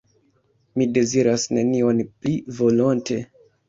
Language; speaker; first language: Esperanto; non-native, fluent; Kinyarwanda